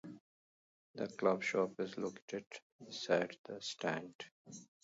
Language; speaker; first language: English; non-native, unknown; Pashto